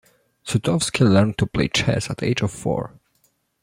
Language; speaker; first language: English; non-native, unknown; Polish